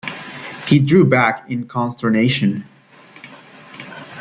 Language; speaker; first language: English; native; English